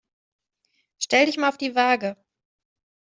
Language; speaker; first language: German; native; German